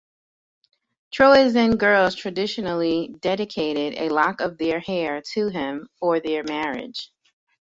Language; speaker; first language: English; native; English